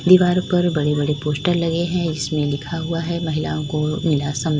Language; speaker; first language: Hindi; native; Hindi